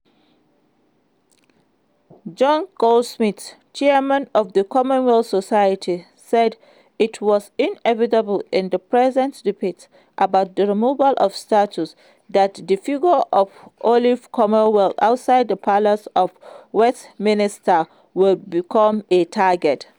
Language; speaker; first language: English; non-native, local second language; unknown